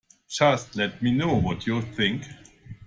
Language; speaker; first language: English; non-native, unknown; German